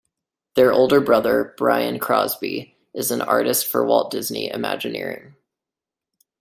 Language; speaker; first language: English; native; English